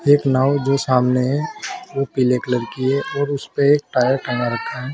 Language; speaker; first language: Hindi; native; Hindi